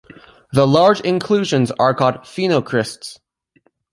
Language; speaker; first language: English; native; English